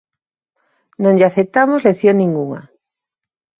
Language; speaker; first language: Galician; native; Galician